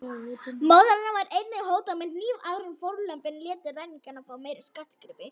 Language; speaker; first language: Icelandic; native; Icelandic